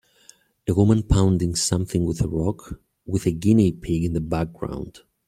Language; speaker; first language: English; native; English